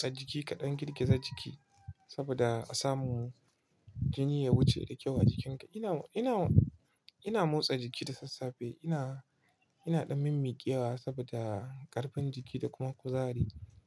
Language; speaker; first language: Hausa; non-native, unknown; Igbo